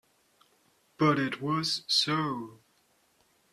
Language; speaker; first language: English; non-native, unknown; German